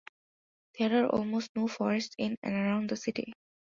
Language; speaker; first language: English; non-native, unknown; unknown